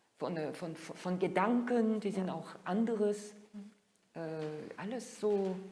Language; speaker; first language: German; non-native, fluent; French